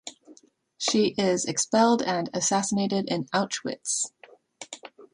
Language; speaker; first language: English; native; English